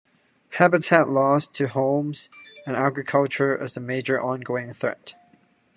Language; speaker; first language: English; non-native, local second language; Cantonese